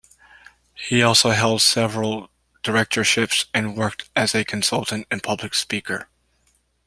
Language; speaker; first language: English; native; English